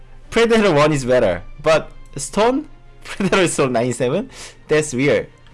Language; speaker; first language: English; non-native, learner; Korean